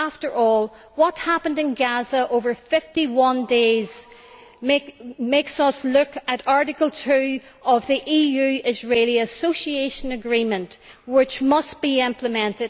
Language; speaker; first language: English; native; English